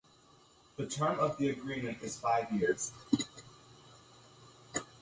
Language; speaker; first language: English; native; English